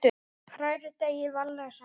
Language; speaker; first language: Icelandic; native; Icelandic